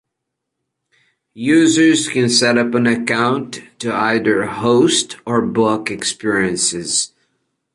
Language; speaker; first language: English; native; English